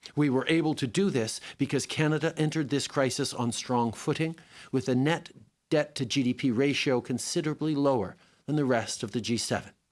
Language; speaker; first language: English; native; English